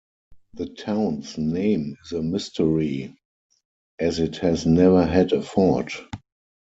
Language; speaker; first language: English; non-native, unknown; German